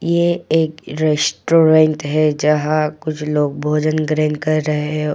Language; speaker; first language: Hindi; non-native, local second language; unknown